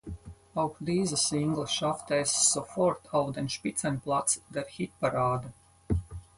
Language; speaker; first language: German; non-native, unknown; Latvian